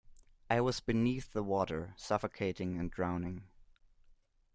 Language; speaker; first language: English; non-native, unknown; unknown